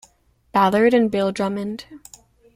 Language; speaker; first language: English; native; English